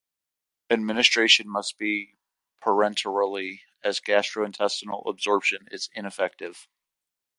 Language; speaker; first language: English; native; English